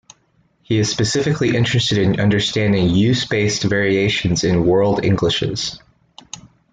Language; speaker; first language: English; native; English